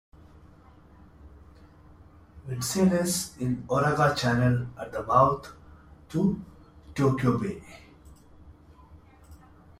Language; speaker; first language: English; non-native, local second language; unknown